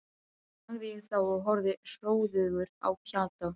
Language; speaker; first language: Icelandic; non-native, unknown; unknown